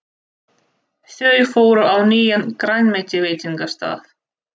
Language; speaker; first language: Icelandic; non-native, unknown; Russian